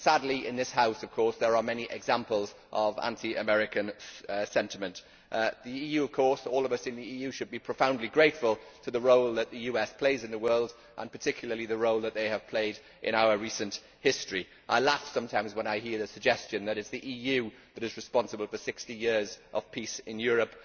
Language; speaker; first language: English; native; English